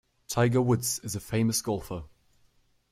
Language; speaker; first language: English; non-native, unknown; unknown